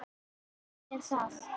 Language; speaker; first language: Icelandic; native; Icelandic